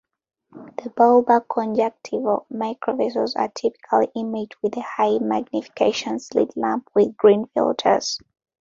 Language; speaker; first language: English; non-native, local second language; Ganda